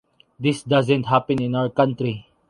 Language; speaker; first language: English; non-native, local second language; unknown